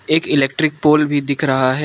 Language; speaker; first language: Hindi; non-native, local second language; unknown